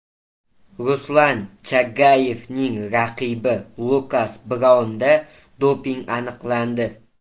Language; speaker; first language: Uzbek; native; Uzbek